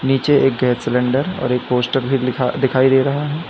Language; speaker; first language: Hindi; native; Hindi